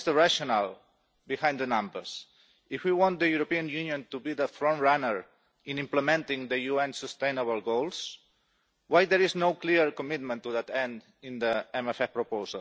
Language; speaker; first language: English; non-native, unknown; Catalan